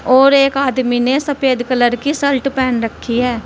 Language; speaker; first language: Hindi; native; Hindi